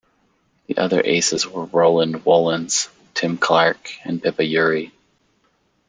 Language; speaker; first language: English; native; English